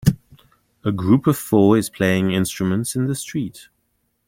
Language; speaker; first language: English; native; English